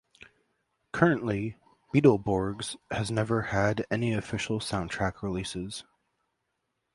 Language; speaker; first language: English; native; English